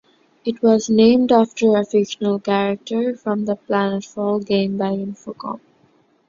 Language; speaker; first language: English; non-native, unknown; Bangla